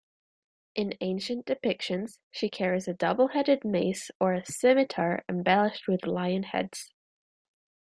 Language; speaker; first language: English; native; English